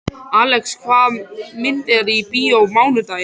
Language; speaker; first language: Icelandic; native; Icelandic